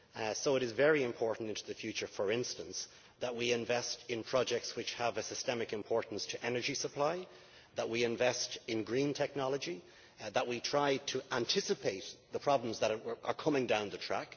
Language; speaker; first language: English; native; English